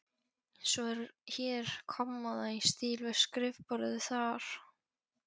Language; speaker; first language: Icelandic; non-native, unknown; Polish